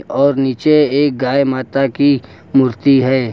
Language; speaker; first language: Hindi; native; Hindi